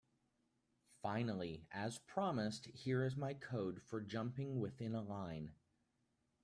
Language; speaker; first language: English; native; English